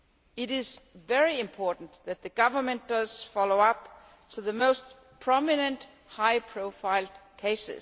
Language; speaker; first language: English; non-native, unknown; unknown